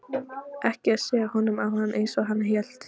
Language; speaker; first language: Icelandic; non-native, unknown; Polish